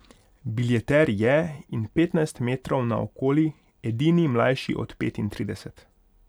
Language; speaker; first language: Slovenian; non-native, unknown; Hungarian